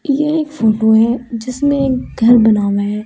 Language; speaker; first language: Hindi; native; Hindi